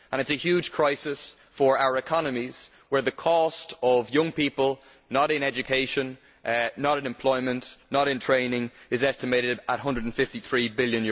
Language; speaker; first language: English; native; English